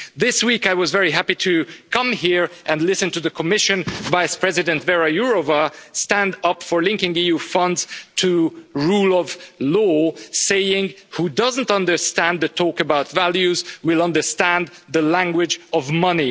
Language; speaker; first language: English; non-native, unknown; Hungarian